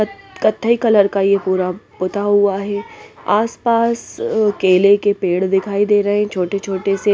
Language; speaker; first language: Hindi; non-native, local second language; Punjabi